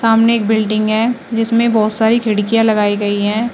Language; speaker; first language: Hindi; native; Hindi